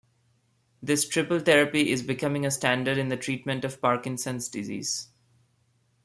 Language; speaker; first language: English; non-native, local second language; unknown